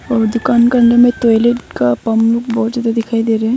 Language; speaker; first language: Hindi; non-native, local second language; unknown